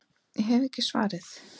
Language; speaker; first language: Icelandic; native; Icelandic